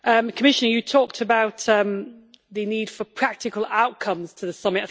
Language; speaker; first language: English; native; English